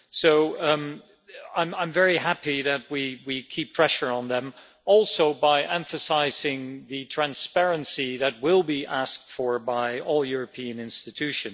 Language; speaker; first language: English; non-native, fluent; Dutch